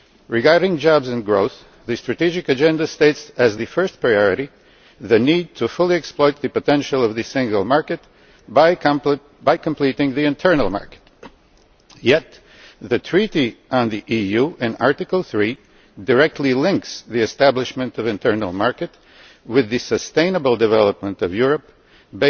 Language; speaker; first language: English; non-native, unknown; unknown